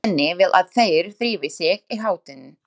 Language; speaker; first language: Icelandic; non-native, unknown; Slovak